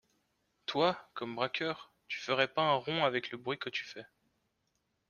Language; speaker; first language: French; native; French